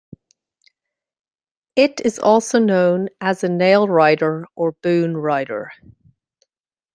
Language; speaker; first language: English; native; English